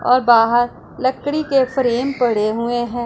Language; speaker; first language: Hindi; non-native, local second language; Punjabi